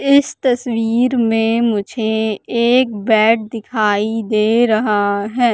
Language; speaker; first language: Hindi; native; Hindi